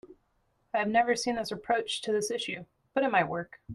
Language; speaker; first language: English; native; English